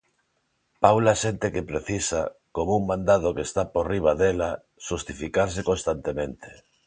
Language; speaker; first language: Galician; non-native, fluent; Spanish